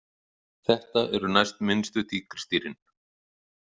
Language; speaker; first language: Icelandic; native; Icelandic